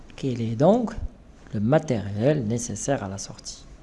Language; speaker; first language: French; non-native, local second language; Arabic